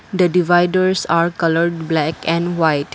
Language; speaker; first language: English; non-native, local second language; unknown